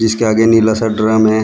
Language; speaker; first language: Hindi; native; Hindi